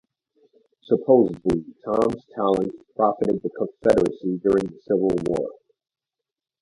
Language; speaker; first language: English; native; English